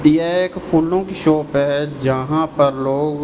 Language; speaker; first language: Hindi; non-native, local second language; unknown